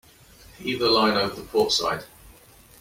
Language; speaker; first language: English; native; English